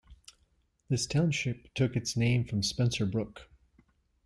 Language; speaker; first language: English; native; English